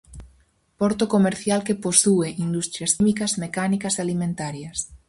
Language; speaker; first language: Galician; native; Galician